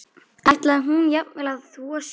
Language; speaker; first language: Icelandic; native; Icelandic